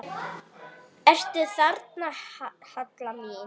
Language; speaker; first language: Icelandic; non-native, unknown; Arabic